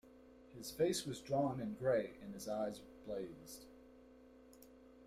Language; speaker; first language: English; native; English